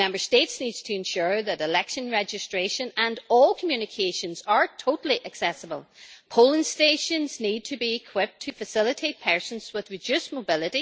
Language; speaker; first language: English; native; English